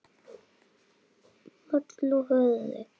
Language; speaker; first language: Icelandic; native; Icelandic